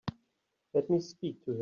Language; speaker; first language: English; native; English